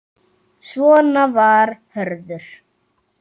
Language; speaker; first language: Icelandic; native; Icelandic